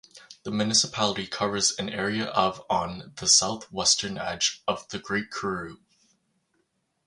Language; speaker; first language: English; native; English